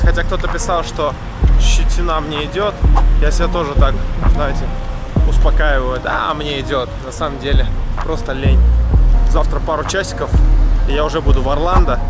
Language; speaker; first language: Russian; native; Russian